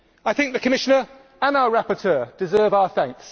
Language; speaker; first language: English; native; English